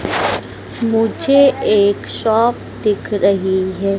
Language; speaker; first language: Hindi; native; Hindi